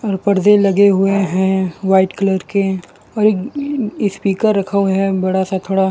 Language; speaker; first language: Hindi; non-native, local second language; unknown